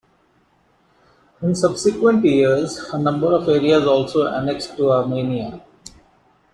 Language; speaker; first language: English; non-native, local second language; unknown